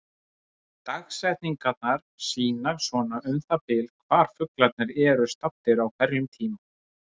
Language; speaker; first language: Icelandic; native; Icelandic